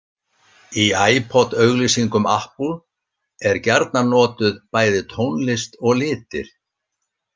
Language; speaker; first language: Icelandic; native; Icelandic